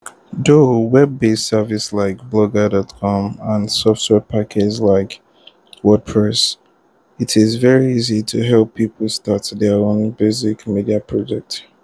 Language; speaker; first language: English; non-native, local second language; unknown